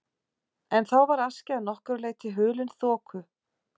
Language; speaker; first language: Icelandic; native; Icelandic